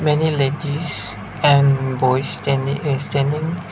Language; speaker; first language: English; non-native, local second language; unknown